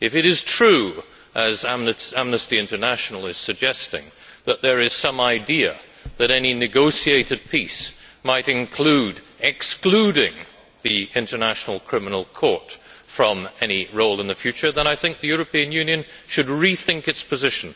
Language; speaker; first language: English; native; English